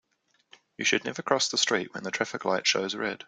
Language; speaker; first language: English; native; English